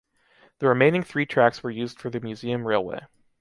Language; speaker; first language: English; native; English